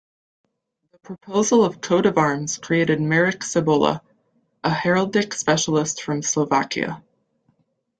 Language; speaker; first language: English; native; English